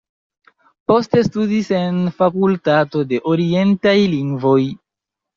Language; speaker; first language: Esperanto; non-native, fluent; Chinese